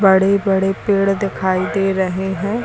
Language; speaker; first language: Hindi; native; Hindi